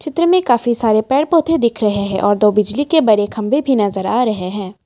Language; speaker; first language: Hindi; non-native, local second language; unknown